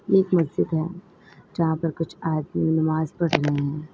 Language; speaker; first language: Hindi; native; Hindi